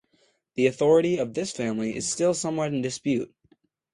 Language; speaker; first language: English; native; English